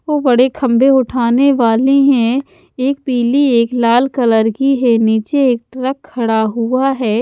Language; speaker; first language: Hindi; native; Hindi